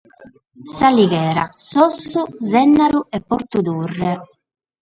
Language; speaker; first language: Sardinian; native; Sardinian